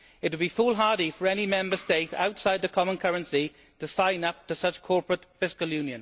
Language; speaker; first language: English; native; English